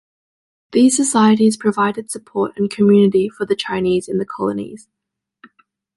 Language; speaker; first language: English; native; English